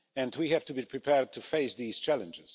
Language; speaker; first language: English; non-native, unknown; Polish